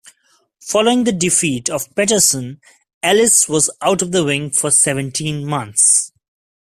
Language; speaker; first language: English; non-native, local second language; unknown